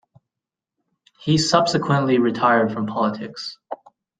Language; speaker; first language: English; native; English